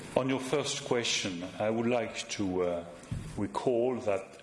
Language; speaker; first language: English; non-native, fluent; French